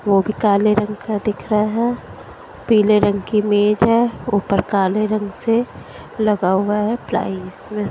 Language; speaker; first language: Hindi; non-native, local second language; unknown